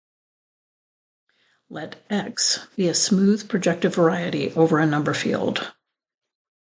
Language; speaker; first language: English; native; English